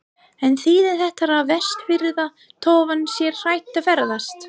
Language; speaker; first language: Icelandic; non-native, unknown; English